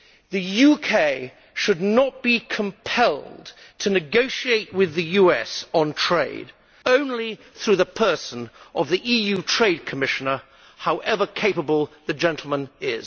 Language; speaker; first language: English; native; English